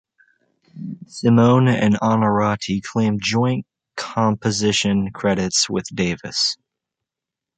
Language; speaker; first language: English; native; English